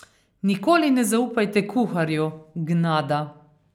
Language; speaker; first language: Slovenian; native; Slovenian